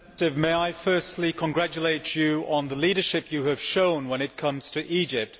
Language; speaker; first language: English; native; English